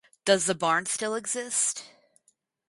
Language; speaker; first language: English; native; English